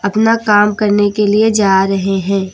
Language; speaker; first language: Hindi; native; Hindi